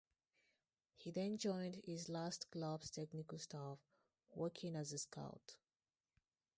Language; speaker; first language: English; non-native, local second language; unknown